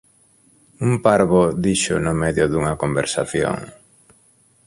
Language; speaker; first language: Galician; non-native, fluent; Spanish